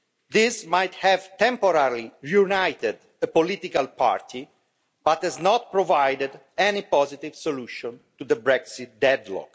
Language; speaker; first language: English; non-native, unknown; Italian